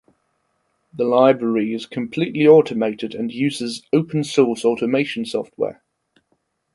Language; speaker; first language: English; non-native, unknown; German